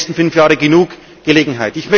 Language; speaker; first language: German; native; German